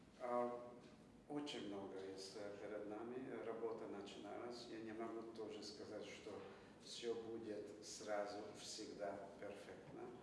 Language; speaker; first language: Russian; non-native, fluent; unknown